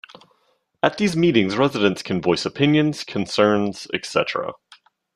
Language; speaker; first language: English; native; English